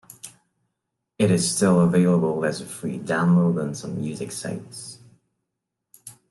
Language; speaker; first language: English; non-native, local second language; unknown